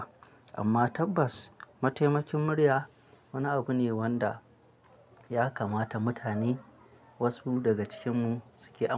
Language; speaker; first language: Hausa; non-native, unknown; Akan